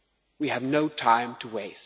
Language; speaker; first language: English; non-native, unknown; Swedish